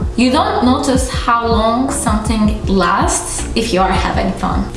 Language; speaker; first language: English; non-native, fluent; Turkish